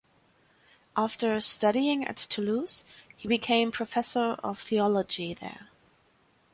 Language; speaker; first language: English; non-native, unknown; German